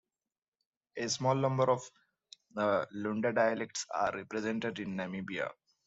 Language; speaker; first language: English; non-native, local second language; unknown